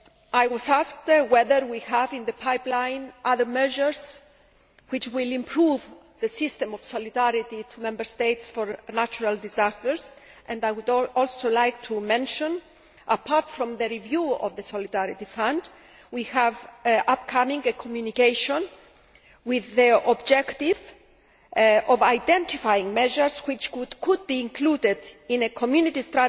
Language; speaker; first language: English; non-native, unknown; Greek